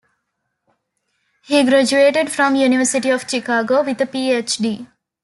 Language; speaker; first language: English; non-native, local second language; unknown